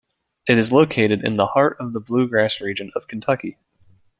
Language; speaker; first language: English; native; English